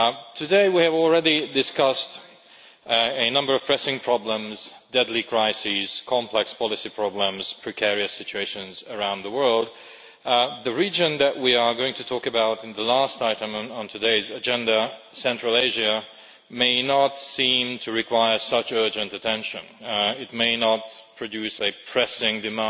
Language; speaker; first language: English; non-native, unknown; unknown